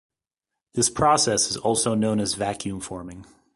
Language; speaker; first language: English; native; English